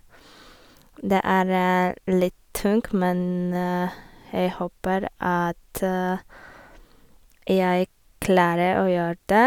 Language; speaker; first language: Norwegian; non-native, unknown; Polish